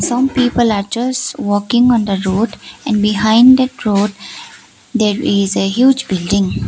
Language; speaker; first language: English; non-native, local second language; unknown